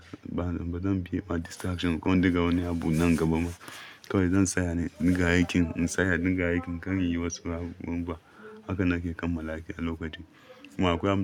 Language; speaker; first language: Hausa; non-native, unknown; Yoruba